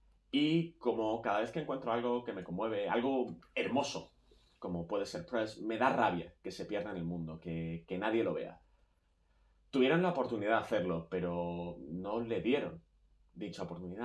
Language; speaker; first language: Spanish; native; Spanish